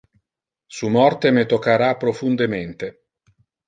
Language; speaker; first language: Interlingua; non-native, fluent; Italian